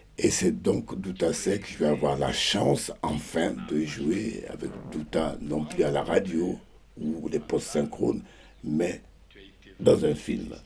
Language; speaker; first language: French; non-native, local second language; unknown